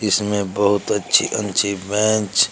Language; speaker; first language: Hindi; native; Hindi